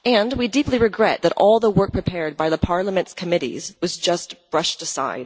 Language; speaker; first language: English; non-native, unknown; Dutch